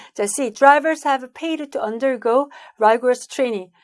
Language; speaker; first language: English; non-native, fluent; Korean